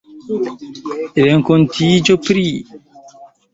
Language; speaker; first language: Esperanto; non-native, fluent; Chinese